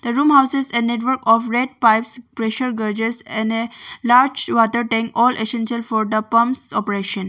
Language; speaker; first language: English; non-native, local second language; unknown